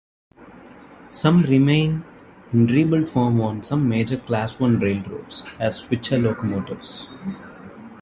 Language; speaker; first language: English; non-native, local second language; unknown